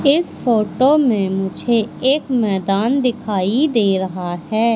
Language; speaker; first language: Hindi; native; Hindi